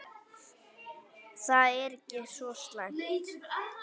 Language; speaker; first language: Icelandic; native; Icelandic